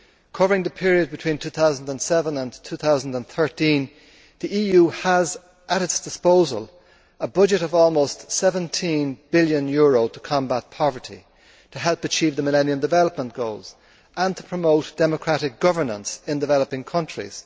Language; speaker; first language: English; native; English